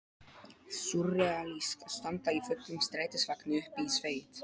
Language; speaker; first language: Icelandic; non-native, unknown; Polish